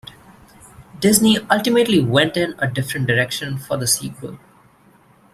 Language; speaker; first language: English; non-native, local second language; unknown